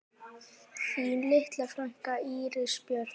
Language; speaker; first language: Icelandic; native; Icelandic